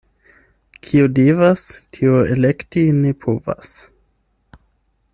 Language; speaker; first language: Esperanto; non-native, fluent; German